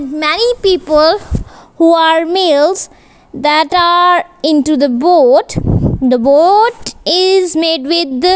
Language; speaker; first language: English; non-native, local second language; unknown